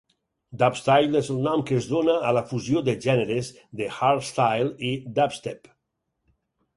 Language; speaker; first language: Catalan; native; Catalan